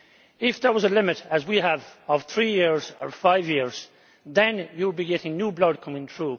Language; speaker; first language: English; native; English